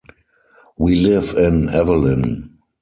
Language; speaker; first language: English; non-native, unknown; German